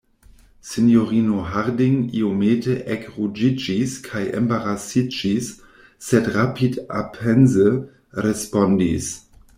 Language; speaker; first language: Esperanto; non-native, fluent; German